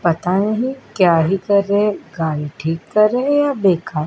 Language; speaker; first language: Hindi; native; Hindi